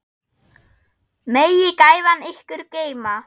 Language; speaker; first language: Icelandic; non-native, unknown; German